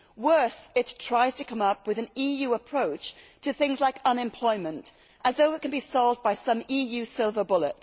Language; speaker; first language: English; native; English